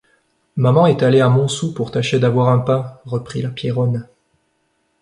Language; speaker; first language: French; native; French